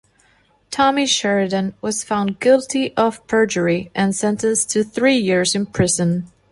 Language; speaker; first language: English; non-native, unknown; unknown